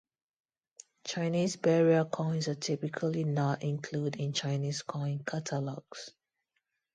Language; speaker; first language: English; non-native, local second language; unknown